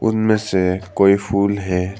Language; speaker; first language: Hindi; non-native, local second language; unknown